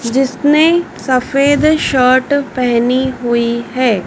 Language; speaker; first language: Hindi; native; Hindi